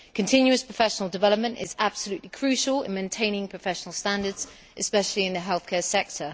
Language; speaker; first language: English; native; English